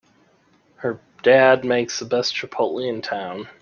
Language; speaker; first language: English; native; English